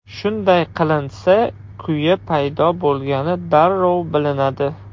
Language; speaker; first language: Uzbek; non-native, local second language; Russian